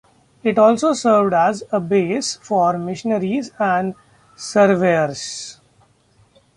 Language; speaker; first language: English; non-native, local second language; Marathi